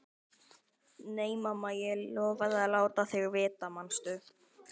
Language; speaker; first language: Icelandic; native; Icelandic